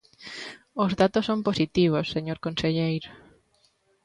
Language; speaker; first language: Galician; native; Galician